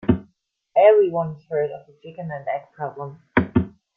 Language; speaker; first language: English; non-native, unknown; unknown